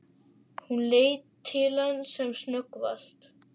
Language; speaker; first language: Icelandic; native; Icelandic